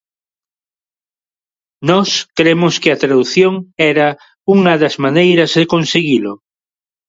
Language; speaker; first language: Galician; non-native, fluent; Spanish